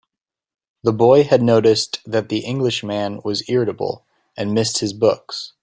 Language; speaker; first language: English; native; English